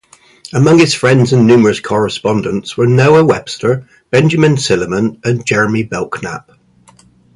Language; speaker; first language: English; native; English